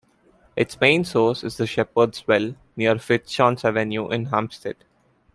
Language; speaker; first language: English; non-native, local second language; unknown